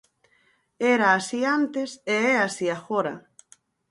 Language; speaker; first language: Galician; native; Galician